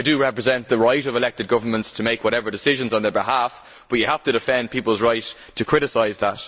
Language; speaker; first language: English; native; English